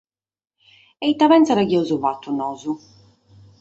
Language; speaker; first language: Sardinian; native; Sardinian